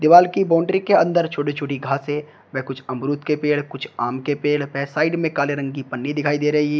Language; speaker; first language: Hindi; native; Hindi